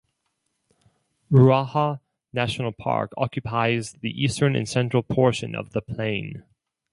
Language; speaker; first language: English; non-native, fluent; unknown